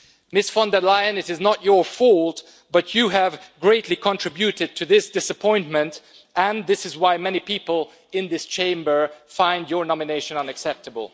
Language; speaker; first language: English; non-native, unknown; Hungarian